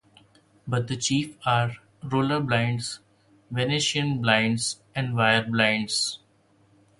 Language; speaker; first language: English; non-native, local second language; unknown